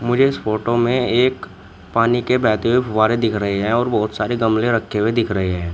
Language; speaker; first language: Hindi; native; Hindi